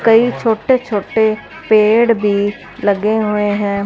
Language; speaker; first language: Hindi; non-native, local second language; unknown